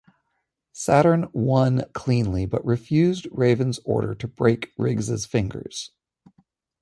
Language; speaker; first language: English; native; English